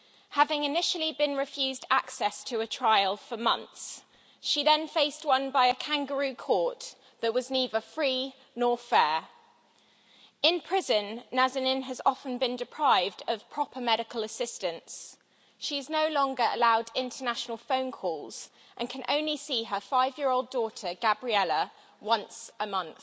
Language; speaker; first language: English; native; English